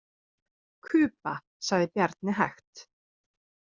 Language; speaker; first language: Icelandic; native; Icelandic